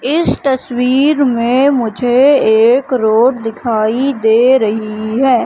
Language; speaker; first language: Hindi; native; Hindi